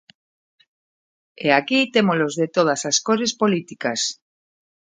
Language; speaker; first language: Galician; native; Galician